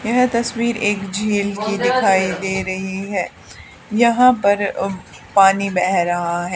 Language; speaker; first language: Hindi; native; Hindi